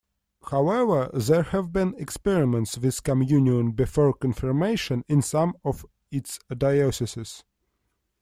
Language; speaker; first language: English; non-native, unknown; Russian